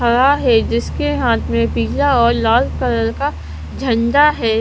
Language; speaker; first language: Hindi; non-native, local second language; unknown